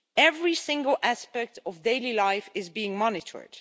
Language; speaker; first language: English; non-native, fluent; Dutch